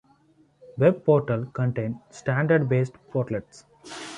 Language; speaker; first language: English; non-native, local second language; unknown